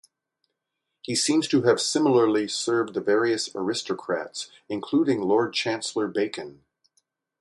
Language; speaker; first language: English; native; English